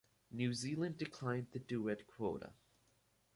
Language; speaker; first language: English; native; English